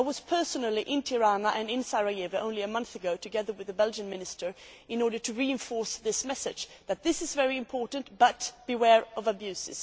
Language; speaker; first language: English; non-native, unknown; Swedish